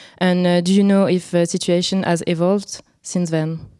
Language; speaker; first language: English; non-native, fluent; French